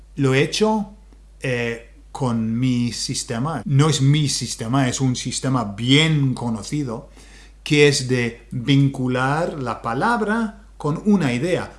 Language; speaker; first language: Spanish; non-native, fluent; English